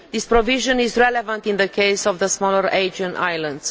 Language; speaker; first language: English; non-native, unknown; Romanian